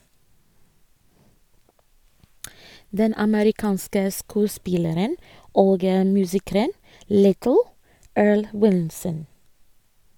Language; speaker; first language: Norwegian; non-native, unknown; Ga